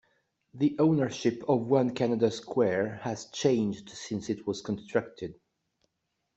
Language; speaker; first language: English; non-native, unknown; French